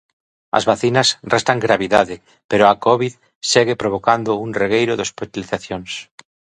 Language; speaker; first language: Galician; native; Galician